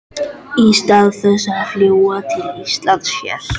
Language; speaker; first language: Icelandic; non-native, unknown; French